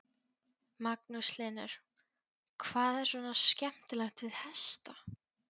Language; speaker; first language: Icelandic; non-native, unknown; Polish